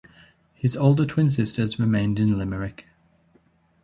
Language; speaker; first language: English; native; English